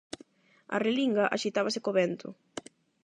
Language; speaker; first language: Galician; non-native, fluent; Spanish